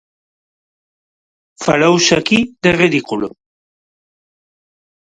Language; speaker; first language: Galician; non-native, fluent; Spanish